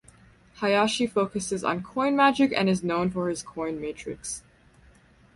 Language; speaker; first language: English; native; English